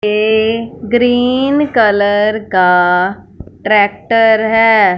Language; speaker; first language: Hindi; non-native, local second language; Punjabi